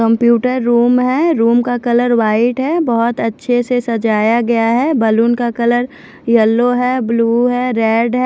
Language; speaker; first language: Hindi; non-native, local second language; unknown